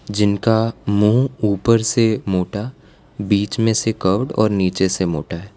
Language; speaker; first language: Hindi; non-native, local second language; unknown